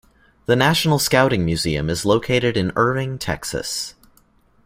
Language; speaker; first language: English; native; English